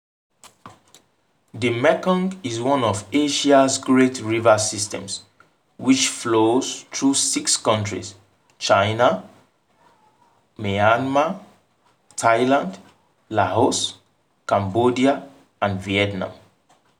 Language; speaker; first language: English; non-native, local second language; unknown